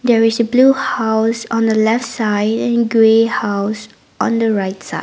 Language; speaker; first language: English; non-native, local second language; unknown